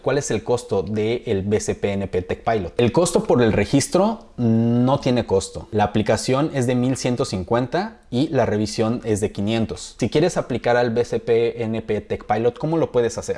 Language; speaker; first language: Spanish; native; Spanish